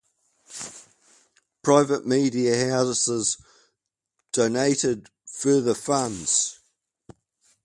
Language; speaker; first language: English; native; English